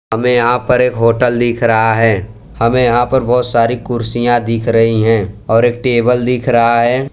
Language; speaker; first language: Hindi; non-native, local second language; Gujarati